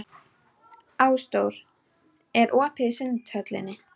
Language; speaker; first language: Icelandic; native; Icelandic